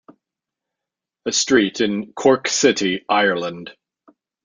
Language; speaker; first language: English; native; English